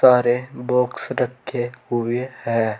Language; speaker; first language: Hindi; native; Hindi